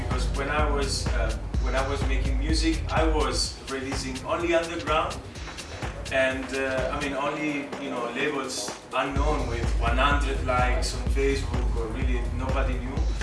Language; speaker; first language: English; non-native, fluent; Italian